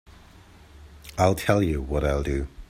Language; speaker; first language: English; native; English